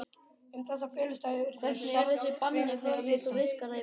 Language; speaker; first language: Icelandic; native; Icelandic